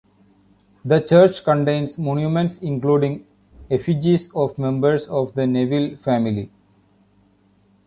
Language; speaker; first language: English; non-native, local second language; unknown